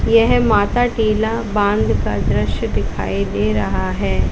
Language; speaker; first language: Hindi; native; Hindi